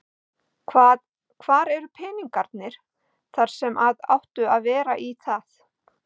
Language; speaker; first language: Icelandic; native; Icelandic